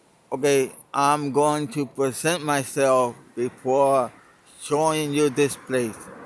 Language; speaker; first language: English; non-native, fluent; Spanish